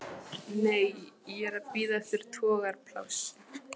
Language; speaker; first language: Icelandic; non-native, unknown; Polish